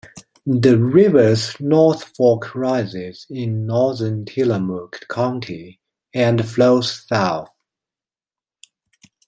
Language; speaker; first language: English; non-native, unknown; Chinese